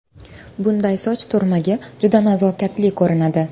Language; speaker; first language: Uzbek; native; Uzbek